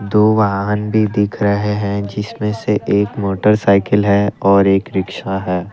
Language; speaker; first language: Hindi; non-native, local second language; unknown